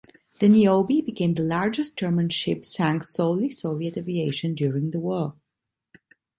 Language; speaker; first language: English; non-native, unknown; Italian